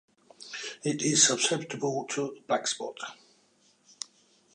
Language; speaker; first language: English; native; English